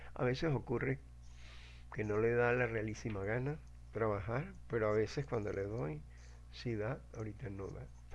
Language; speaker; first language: Spanish; native; Spanish